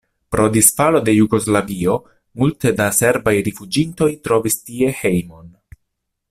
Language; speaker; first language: Esperanto; non-native, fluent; Italian